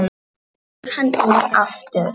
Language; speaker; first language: Icelandic; non-native, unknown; Polish